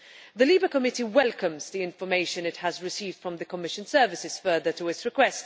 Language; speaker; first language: English; non-native, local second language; Maltese